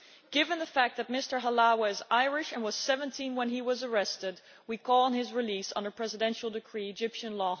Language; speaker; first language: English; non-native, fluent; Dutch